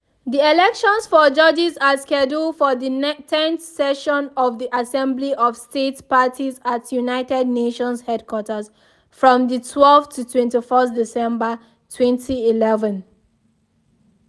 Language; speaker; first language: English; non-native, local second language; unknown